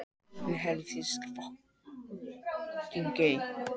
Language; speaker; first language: Icelandic; native; Icelandic